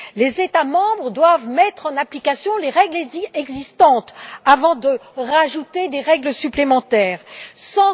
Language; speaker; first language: French; native; French